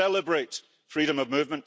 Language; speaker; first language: English; early bilingual, heritage; English